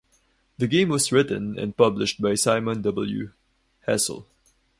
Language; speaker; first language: English; non-native, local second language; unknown